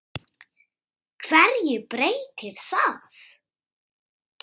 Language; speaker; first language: Icelandic; native; Icelandic